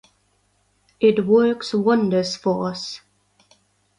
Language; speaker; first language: English; non-native, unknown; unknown